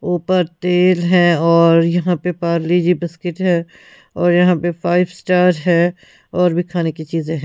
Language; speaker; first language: Hindi; non-native, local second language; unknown